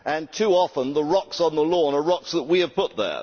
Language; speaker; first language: English; native; English